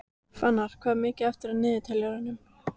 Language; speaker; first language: Icelandic; native; Icelandic